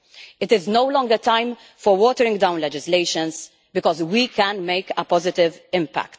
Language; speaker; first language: English; non-native, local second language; Maltese